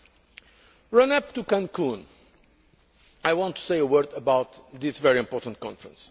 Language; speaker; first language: English; non-native, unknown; Portuguese